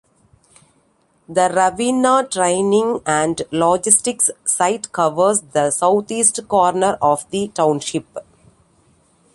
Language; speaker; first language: English; non-native, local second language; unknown